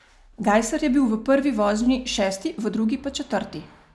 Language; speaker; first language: Slovenian; native; Slovenian